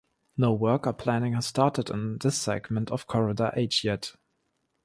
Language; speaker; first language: English; non-native, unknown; German